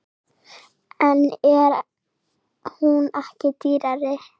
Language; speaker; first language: Icelandic; non-native, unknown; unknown